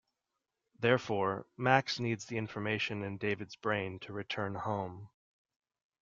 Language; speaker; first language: English; native; English